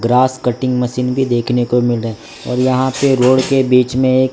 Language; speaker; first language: Hindi; non-native, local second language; Gujarati